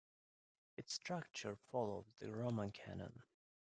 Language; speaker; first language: English; non-native, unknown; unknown